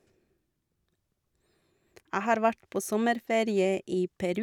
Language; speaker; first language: Norwegian; non-native, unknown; Portuguese